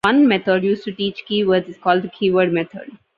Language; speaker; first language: English; non-native, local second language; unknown